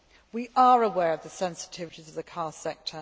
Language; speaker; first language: English; non-native, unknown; Greek